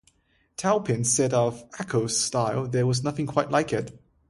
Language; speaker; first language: English; non-native, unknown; Chinese